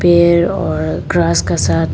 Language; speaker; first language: Hindi; non-native, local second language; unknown